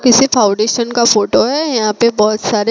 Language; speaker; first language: Hindi; non-native, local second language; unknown